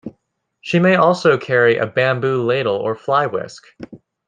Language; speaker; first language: English; native; English